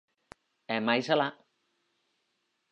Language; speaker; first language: Galician; native; Galician